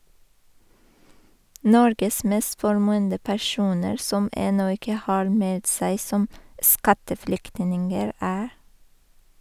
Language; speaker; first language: Norwegian; non-native, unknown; Persian